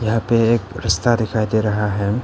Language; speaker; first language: Hindi; non-native, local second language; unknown